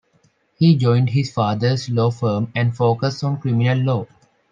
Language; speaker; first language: English; non-native, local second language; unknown